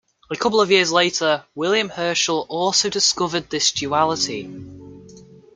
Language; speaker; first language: English; native; English